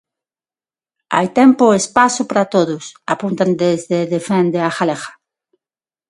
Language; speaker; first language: Galician; non-native, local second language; Spanish